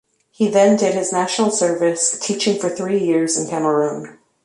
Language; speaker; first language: English; native; English